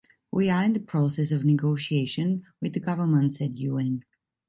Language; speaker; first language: English; non-native, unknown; Italian